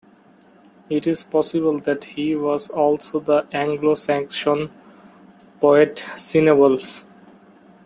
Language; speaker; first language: English; non-native, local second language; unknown